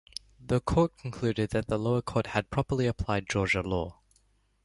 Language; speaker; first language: English; native; English